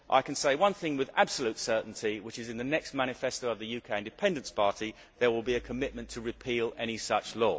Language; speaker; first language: English; native; English